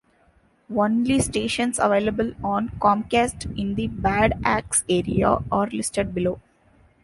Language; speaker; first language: English; non-native, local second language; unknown